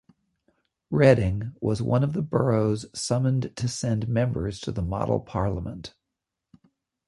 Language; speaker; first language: English; native; English